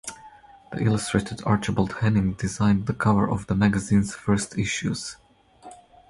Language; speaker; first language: English; non-native, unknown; Croatian